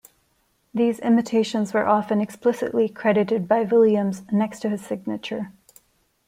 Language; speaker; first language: English; non-native, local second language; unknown